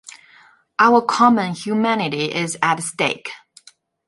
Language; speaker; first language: English; non-native, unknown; Chinese